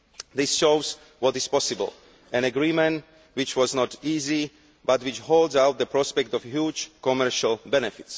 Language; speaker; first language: English; non-native, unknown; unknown